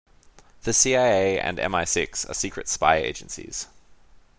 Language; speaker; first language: English; native; English